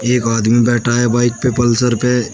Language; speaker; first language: Hindi; native; Hindi